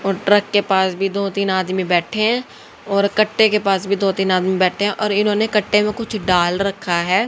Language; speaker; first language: Hindi; native; Hindi